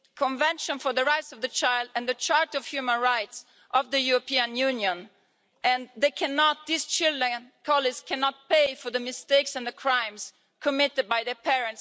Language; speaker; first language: English; non-native, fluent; Italian